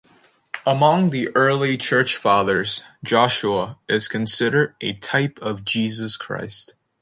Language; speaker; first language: English; native; English